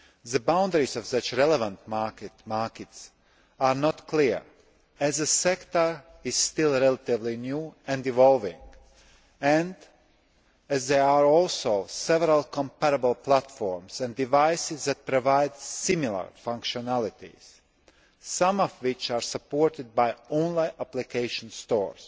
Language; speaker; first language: English; non-native, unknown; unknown